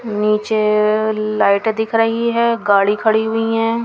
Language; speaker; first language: Hindi; non-native, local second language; Punjabi